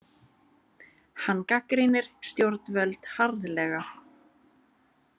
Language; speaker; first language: Icelandic; native; Icelandic